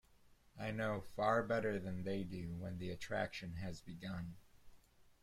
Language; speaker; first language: English; native; English